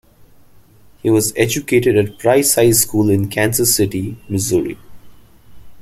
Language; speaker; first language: English; non-native, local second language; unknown